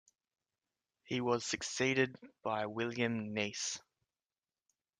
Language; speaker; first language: English; native; English